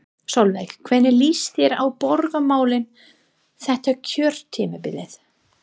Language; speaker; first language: Icelandic; non-native, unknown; English